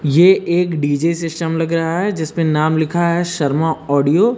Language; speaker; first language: Hindi; native; Hindi